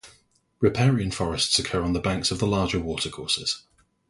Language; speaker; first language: English; native; English